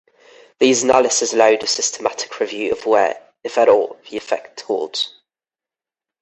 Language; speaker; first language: English; native; English